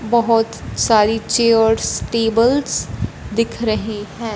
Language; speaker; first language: Hindi; non-native, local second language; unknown